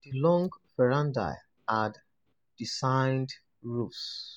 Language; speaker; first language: English; non-native, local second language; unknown